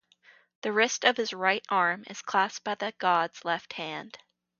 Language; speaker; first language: English; native; English